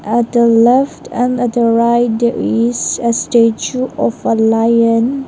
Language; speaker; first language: English; non-native, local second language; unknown